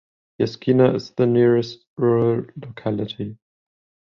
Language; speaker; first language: English; non-native, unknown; German